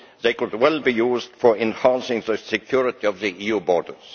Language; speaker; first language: English; non-native, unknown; Estonian